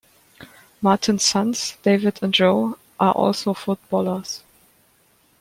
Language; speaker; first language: English; non-native, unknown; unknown